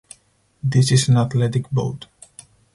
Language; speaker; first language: English; non-native, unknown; Spanish